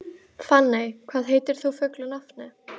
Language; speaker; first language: Icelandic; native; Icelandic